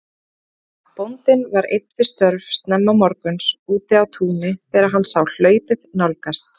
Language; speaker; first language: Icelandic; native; Icelandic